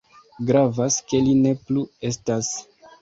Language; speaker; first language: Esperanto; non-native, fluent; Kinyarwanda